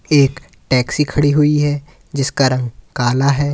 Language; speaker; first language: Hindi; native; Hindi